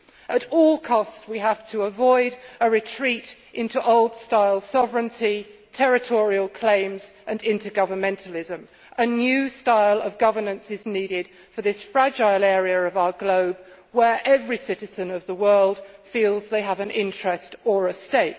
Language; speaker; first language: English; native; English